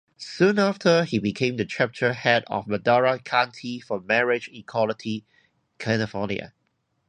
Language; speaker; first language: English; non-native, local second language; Cantonese